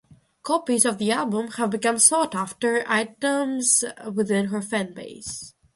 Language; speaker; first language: English; non-native, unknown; Russian